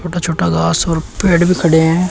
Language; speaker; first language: Hindi; native; Hindi